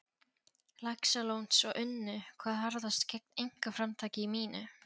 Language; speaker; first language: Icelandic; non-native, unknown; Polish